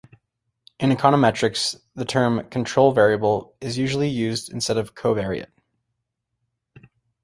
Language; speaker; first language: English; native; English